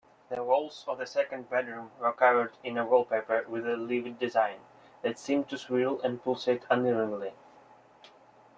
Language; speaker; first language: English; native; English